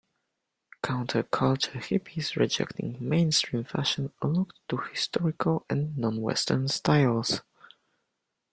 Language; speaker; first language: English; non-native, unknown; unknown